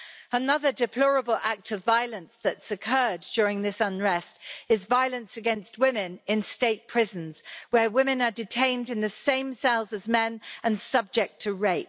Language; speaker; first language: English; native; English